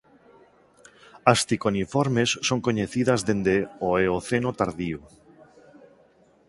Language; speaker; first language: Galician; non-native, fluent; Spanish